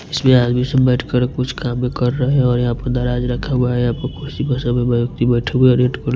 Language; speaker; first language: Hindi; non-native, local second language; Bhojpuri